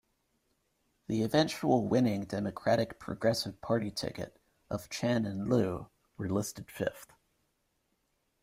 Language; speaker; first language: English; native; English